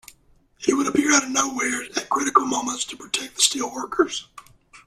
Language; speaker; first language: English; native; English